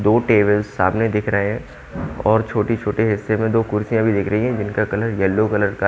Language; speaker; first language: Hindi; native; Hindi